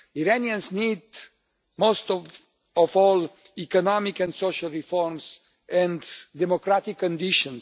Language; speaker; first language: English; non-native, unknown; Romanian